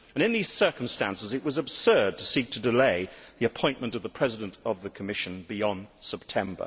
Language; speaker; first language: English; native; English